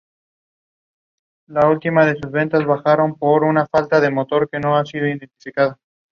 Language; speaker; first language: English; non-native, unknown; Spanish